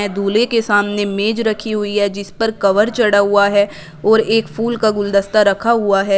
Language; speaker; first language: Hindi; native; Hindi